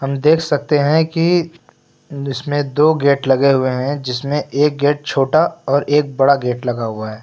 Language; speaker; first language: Hindi; native; Hindi